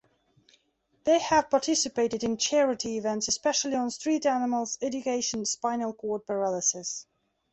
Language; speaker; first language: English; non-native, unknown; Belarusian